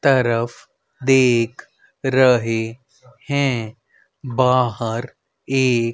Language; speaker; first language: Hindi; native; Hindi